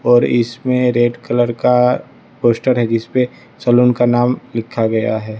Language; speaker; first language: Hindi; non-native, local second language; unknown